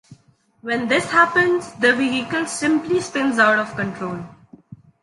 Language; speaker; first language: English; non-native, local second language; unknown